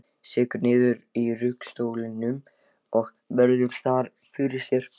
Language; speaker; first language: Icelandic; non-native, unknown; Lithuanian